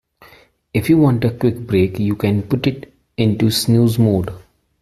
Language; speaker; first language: English; non-native, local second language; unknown